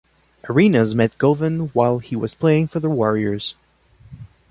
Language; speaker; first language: English; non-native, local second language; French